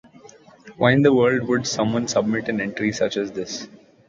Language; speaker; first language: English; non-native, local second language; Marathi